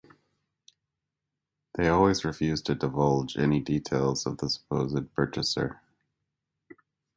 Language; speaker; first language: English; native; English